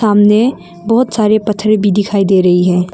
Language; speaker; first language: Hindi; non-native, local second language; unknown